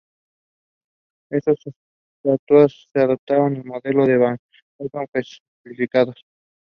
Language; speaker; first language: English; non-native, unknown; Spanish